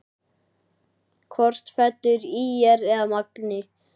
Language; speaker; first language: Icelandic; native; Icelandic